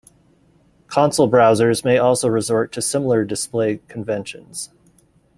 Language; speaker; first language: English; native; English